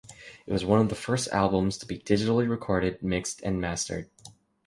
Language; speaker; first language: English; native; English